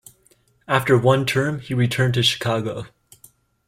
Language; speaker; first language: English; native; English